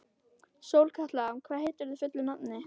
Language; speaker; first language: Icelandic; native; Icelandic